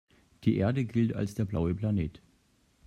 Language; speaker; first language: German; native; German